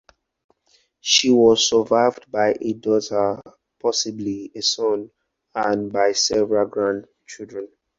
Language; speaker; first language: English; non-native, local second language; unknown